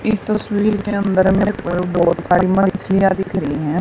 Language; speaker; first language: Hindi; native; Hindi